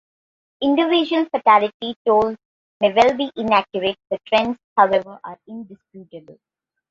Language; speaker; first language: English; non-native, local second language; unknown